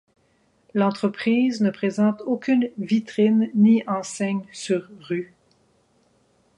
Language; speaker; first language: French; native; French